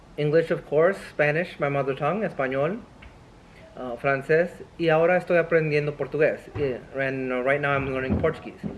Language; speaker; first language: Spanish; early bilingual, heritage; Spanish